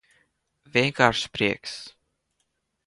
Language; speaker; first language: Latvian; native; Latvian